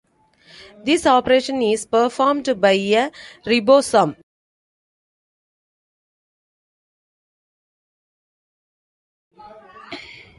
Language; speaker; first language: English; non-native, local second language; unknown